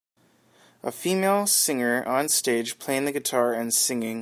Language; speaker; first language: English; native; English